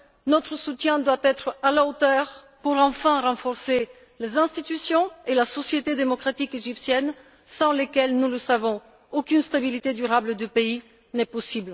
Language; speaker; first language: French; non-native, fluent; Bulgarian